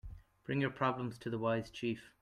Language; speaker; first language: English; native; English